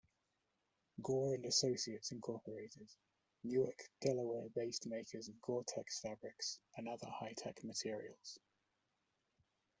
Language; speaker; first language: English; native; English